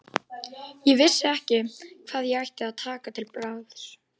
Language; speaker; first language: Icelandic; native; Icelandic